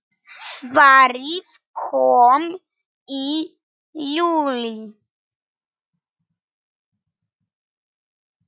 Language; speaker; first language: Icelandic; non-native, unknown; Polish